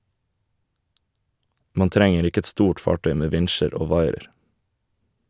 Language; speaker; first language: Norwegian; native; Norwegian